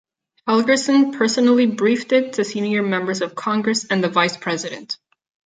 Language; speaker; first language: English; non-native, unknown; Catalan